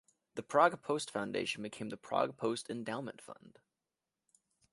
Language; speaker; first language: English; native; English